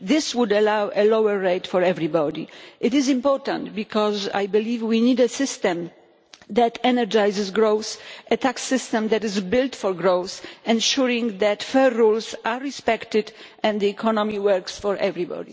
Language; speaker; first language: English; non-native, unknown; Polish